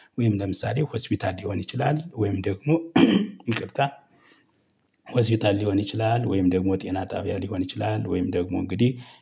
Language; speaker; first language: Amharic; native; Amharic